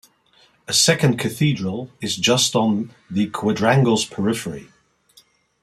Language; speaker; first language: English; non-native, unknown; Dutch